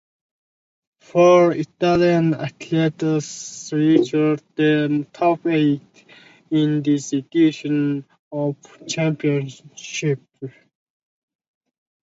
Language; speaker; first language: English; native; English